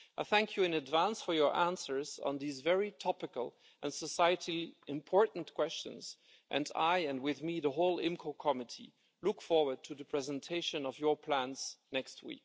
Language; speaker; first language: English; non-native, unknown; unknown